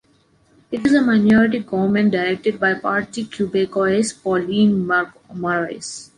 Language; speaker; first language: English; non-native, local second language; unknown